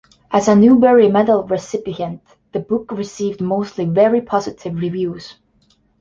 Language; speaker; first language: English; non-native, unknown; Estonian